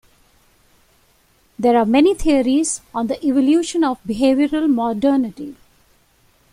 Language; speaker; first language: English; non-native, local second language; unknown